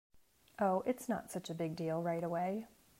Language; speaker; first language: English; native; English